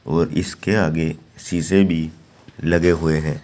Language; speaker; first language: Hindi; native; Hindi